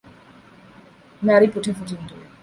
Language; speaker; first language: English; non-native, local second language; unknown